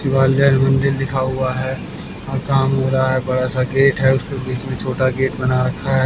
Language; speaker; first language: Hindi; native; Hindi